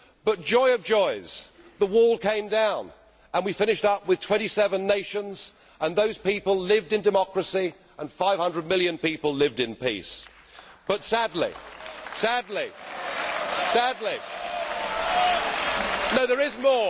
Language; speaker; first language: English; native; English